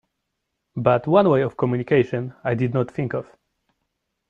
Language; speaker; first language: English; non-native, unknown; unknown